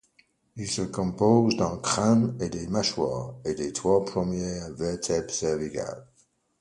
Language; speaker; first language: French; non-native, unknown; English